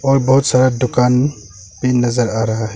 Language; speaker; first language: Hindi; non-native, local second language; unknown